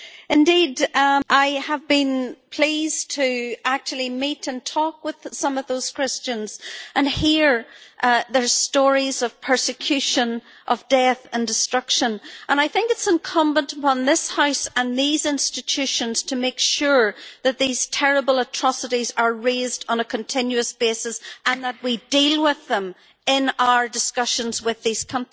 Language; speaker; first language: English; native; English